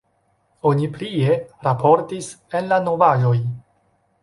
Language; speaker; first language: Esperanto; non-native, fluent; Chinese